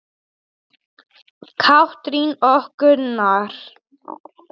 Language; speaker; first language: Icelandic; non-native, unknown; Polish